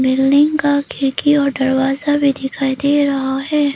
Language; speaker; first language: Hindi; early bilingual, other home language; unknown